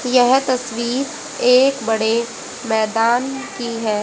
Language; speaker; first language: Hindi; native; Hindi